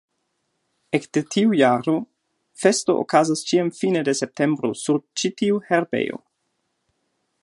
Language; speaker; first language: Esperanto; non-native, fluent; German